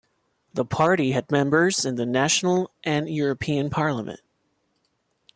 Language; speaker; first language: English; non-native, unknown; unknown